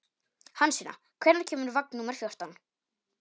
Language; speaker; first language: Icelandic; non-native, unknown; Polish